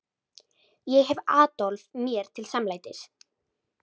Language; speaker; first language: Icelandic; native; Icelandic